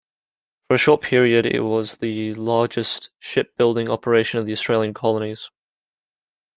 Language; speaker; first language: English; native; English